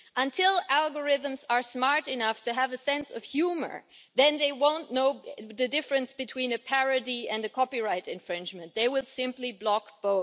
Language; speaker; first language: English; non-native, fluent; German